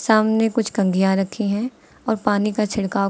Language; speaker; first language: Hindi; native; Hindi